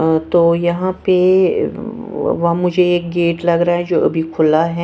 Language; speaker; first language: Hindi; non-native, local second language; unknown